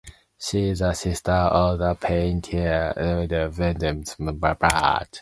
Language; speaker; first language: English; non-native, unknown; Japanese